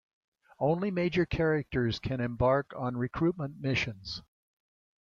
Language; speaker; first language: English; native; English